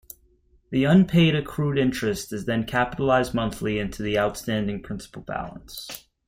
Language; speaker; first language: English; native; English